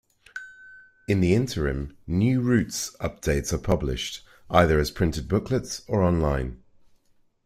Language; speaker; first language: English; native; English